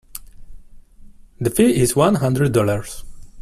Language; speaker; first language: English; non-native, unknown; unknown